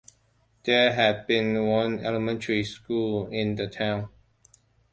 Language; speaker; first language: English; non-native, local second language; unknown